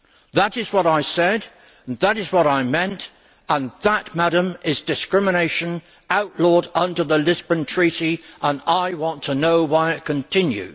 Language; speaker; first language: English; native; English